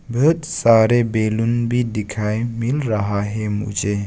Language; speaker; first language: Hindi; non-native, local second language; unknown